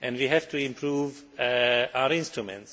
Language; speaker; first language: English; non-native, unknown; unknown